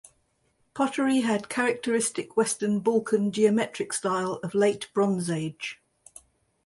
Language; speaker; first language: English; native; English